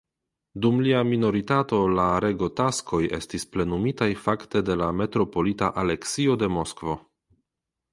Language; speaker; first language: Esperanto; non-native, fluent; Polish